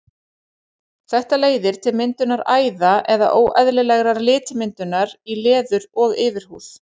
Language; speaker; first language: Icelandic; native; Icelandic